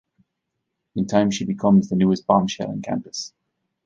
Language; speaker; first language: English; native; English